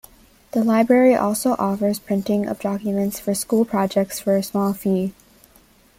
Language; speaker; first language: English; native; English